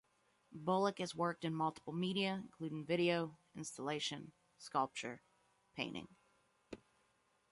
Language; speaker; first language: English; native; English